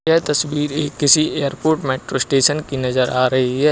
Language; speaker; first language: Hindi; native; Hindi